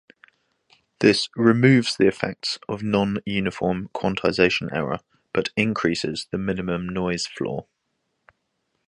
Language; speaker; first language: English; native; English